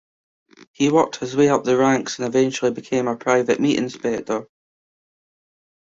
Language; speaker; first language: English; native; English